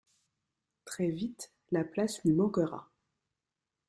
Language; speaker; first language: French; native; French